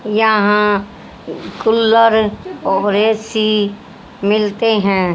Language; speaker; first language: Hindi; native; Hindi